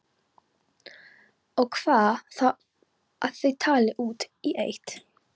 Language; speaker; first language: Icelandic; non-native, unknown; Polish